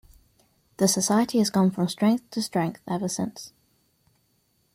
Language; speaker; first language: English; native; English